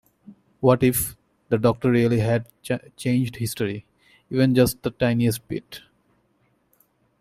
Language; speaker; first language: English; native; English